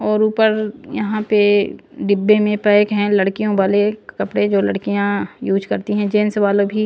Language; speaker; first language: Hindi; non-native, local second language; Punjabi